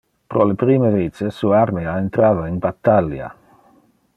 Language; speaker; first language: Interlingua; non-native, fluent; Dutch